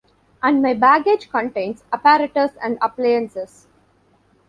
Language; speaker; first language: English; non-native, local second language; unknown